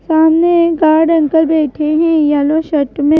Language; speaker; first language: Hindi; native; Hindi